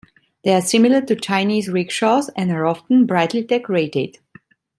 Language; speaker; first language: English; non-native, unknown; Italian